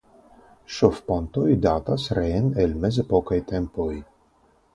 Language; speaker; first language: Esperanto; non-native, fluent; Russian